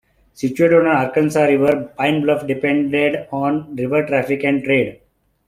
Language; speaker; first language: English; non-native, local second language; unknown